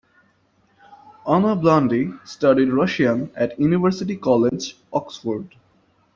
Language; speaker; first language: English; non-native, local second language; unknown